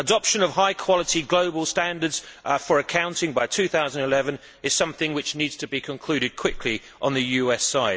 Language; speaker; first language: English; native; English